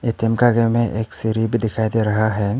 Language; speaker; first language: Hindi; non-native, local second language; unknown